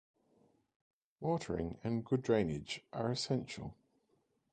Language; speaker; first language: English; native; English